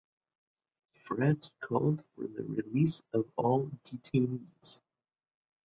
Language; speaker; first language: English; native; English